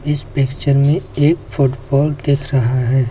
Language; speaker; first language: Hindi; native; Hindi